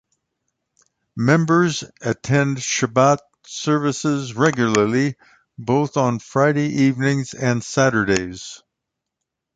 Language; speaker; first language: English; native; English